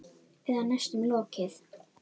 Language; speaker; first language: Icelandic; native; Icelandic